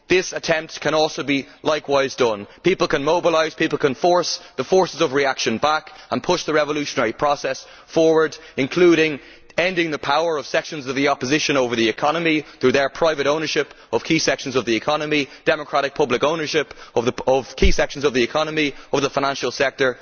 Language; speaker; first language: English; native; English